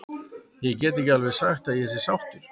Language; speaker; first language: Icelandic; native; Icelandic